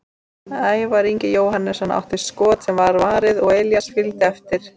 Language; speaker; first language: Icelandic; native; Icelandic